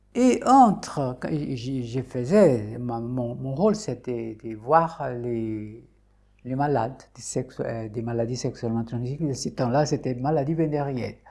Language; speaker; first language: French; non-native, fluent; Portuguese